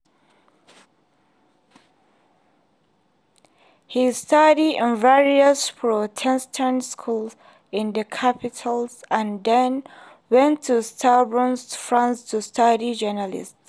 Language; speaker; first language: English; non-native, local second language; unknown